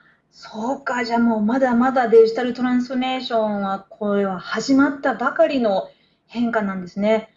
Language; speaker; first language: Japanese; native; Japanese